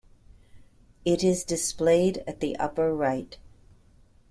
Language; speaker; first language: English; native; English